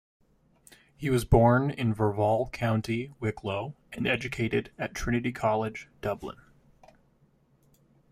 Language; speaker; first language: English; native; English